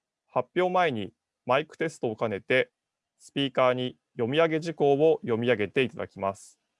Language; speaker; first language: Japanese; native; Japanese